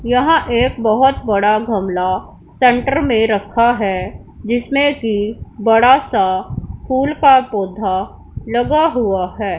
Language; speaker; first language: Hindi; non-native, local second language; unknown